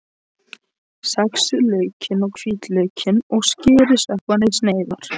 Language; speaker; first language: Icelandic; non-native, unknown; Polish